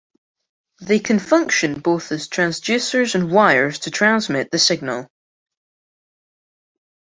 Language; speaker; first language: English; native; English